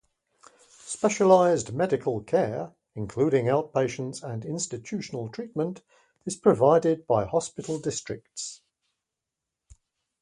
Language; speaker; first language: English; native; English